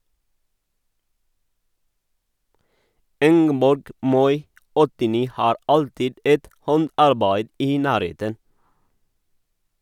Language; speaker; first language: Norwegian; non-native, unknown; Oromo